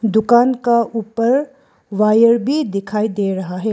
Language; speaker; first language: Hindi; non-native, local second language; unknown